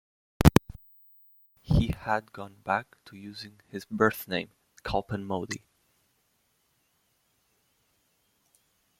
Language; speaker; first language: English; native; English